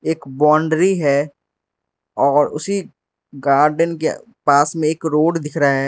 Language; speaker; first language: Hindi; non-native, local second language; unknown